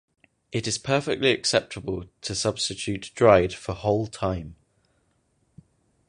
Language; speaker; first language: English; native; English